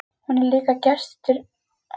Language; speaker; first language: Icelandic; native; Icelandic